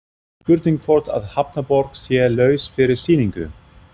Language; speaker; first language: Icelandic; non-native, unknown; German